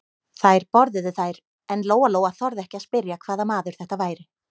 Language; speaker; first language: Icelandic; native; Icelandic